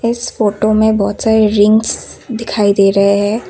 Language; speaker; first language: Hindi; non-native, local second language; Assamese